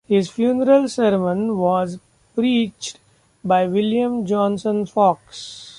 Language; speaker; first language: English; non-native, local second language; Marathi